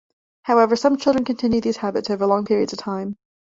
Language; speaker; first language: English; native; English